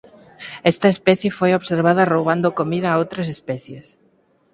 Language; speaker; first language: Galician; native; Galician